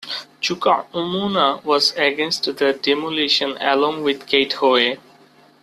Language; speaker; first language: English; non-native, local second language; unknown